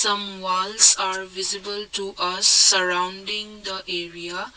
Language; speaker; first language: English; non-native, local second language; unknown